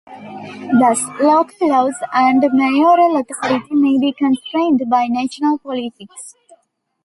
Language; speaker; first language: English; non-native, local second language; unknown